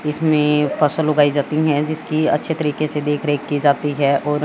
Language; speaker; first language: Hindi; native; Hindi